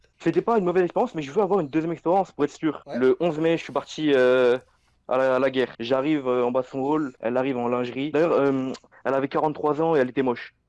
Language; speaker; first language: French; native; French